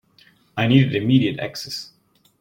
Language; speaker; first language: English; non-native, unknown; German